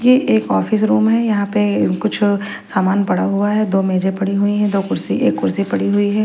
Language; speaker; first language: Hindi; non-native, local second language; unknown